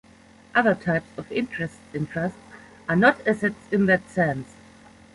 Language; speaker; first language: English; non-native, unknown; German